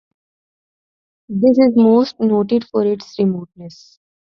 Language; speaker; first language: English; non-native, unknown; Urdu